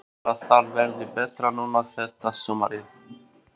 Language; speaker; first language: Icelandic; non-native, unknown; Albanian